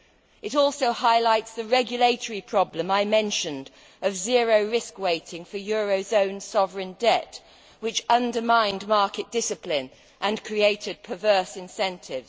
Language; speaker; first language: English; native; English